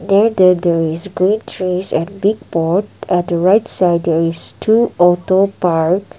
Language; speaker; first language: English; non-native, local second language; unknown